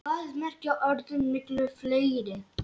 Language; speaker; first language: Icelandic; non-native, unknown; Lithuanian